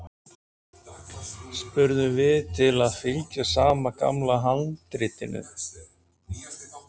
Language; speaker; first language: Icelandic; native; Icelandic